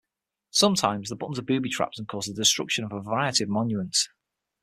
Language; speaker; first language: English; native; English